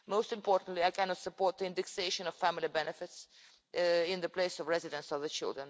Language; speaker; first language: English; non-native, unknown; Russian